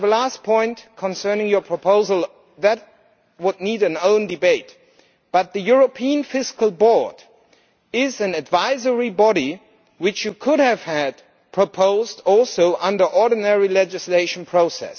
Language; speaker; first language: English; non-native, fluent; German